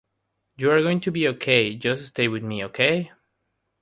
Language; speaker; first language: English; non-native, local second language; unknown